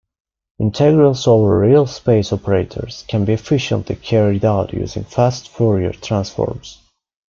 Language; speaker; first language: English; non-native, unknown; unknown